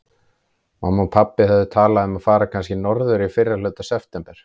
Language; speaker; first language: Icelandic; native; Icelandic